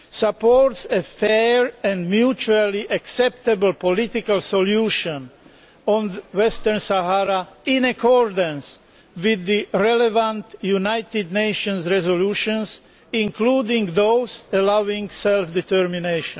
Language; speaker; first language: English; non-native, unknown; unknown